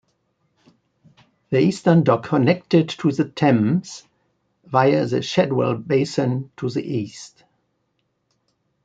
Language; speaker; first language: English; native; English